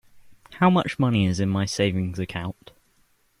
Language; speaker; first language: English; native; English